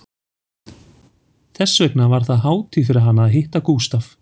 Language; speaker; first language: Icelandic; native; Icelandic